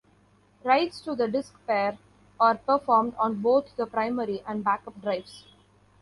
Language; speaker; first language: English; non-native, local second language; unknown